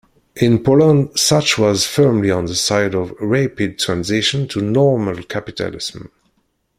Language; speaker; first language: English; non-native, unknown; Kabyle